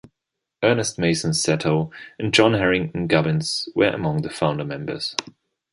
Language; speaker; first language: English; non-native, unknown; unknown